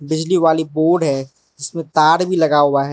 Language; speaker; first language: Hindi; non-native, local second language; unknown